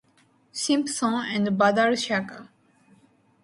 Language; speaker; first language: English; non-native, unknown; Japanese